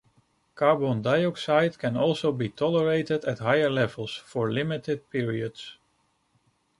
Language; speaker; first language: English; non-native, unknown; Dutch